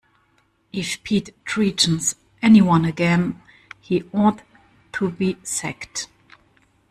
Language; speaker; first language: English; non-native, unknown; German